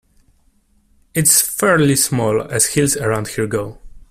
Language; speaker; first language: English; non-native, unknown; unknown